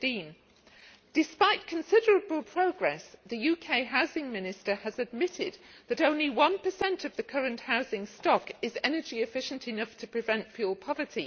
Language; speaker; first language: English; native; English